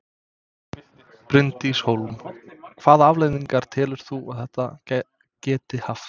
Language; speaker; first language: Icelandic; non-native, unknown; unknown